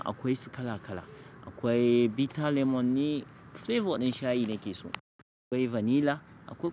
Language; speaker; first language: Hausa; native; Hausa